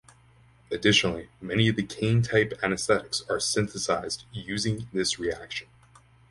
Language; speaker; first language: English; native; English